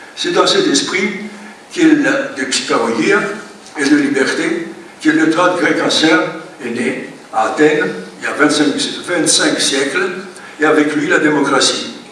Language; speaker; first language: French; non-native, fluent; Greek